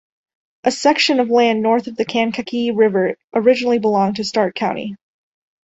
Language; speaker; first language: English; native; English